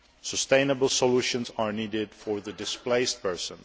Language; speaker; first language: English; non-native, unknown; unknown